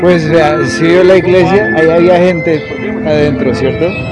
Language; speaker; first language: Spanish; native; Spanish